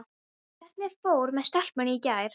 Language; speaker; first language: Icelandic; non-native, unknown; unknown